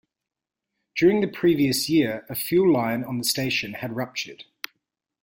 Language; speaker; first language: English; native; English